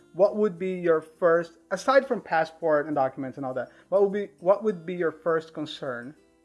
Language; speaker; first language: English; non-native, fluent; Portuguese